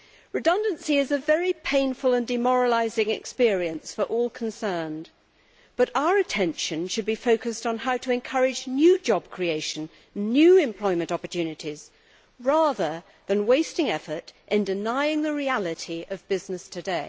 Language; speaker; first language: English; native; English